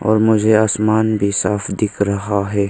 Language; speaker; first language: Hindi; non-native, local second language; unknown